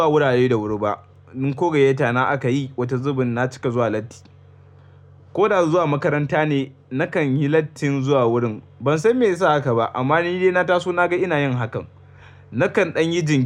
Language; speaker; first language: Hausa; native; Hausa